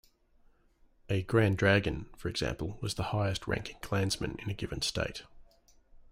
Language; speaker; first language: English; native; English